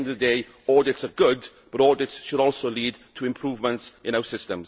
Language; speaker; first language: English; native; English